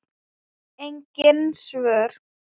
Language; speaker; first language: Icelandic; non-native, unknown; Thai